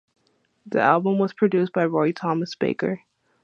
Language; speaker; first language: English; native; English